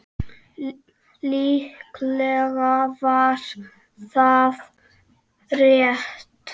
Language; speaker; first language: Icelandic; non-native, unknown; Czech